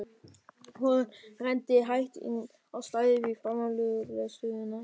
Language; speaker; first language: Icelandic; non-native, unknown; German